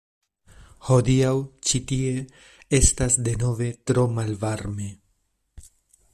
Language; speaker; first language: Esperanto; non-native, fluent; Spanish